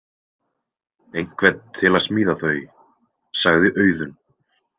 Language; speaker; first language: Icelandic; native; Icelandic